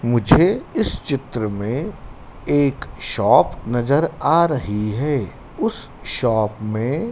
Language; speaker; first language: Hindi; native; Hindi